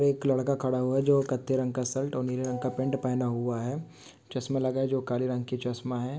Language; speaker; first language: Hindi; non-native, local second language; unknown